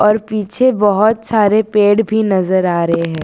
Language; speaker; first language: Hindi; non-native, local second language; Gujarati